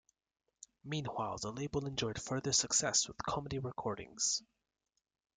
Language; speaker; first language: English; native; English